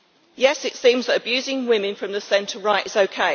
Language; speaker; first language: English; native; English